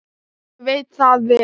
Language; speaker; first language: Icelandic; non-native, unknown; Thai